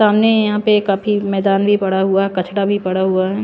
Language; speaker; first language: Hindi; non-native, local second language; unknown